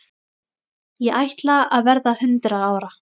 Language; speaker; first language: Icelandic; non-native, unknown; Thai